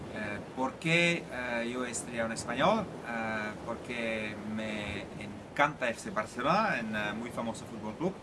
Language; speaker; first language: Spanish; non-native, learner; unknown